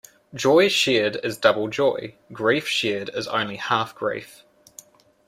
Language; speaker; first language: English; native; English